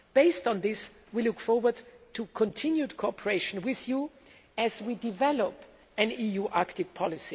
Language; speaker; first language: English; non-native, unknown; German